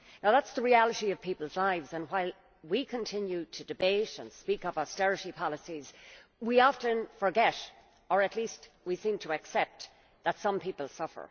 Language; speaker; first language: English; native; English